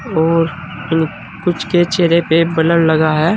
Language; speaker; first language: Hindi; native; Hindi